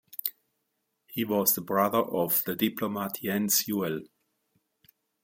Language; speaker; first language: English; non-native, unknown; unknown